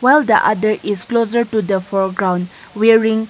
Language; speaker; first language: English; non-native, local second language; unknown